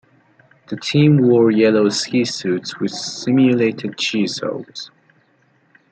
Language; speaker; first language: English; native; English